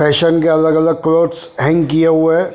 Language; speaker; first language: Hindi; non-native, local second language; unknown